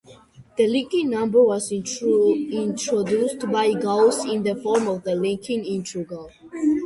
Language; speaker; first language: English; non-native, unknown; Georgian